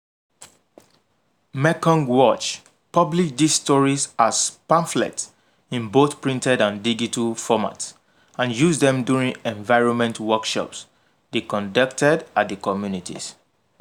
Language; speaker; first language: English; non-native, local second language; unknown